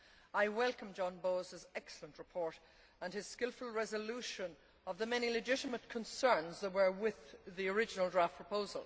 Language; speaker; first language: English; native; English